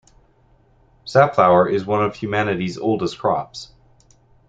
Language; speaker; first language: English; native; English